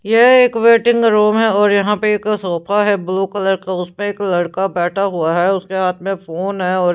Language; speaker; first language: Hindi; non-native, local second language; Punjabi